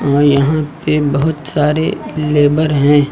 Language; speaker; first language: Hindi; native; Hindi